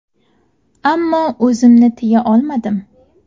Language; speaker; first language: Uzbek; native; Uzbek